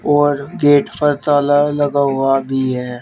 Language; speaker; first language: Hindi; native; Hindi